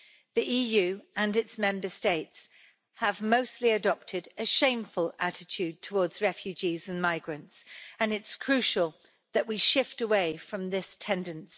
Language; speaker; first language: English; native; English